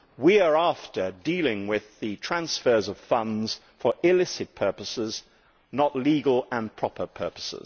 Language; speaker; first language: English; native; English